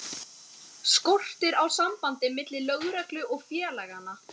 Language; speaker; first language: Icelandic; native; Icelandic